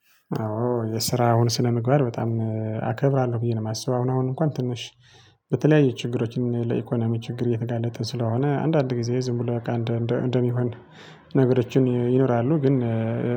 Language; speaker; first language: Amharic; non-native, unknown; Tigrinya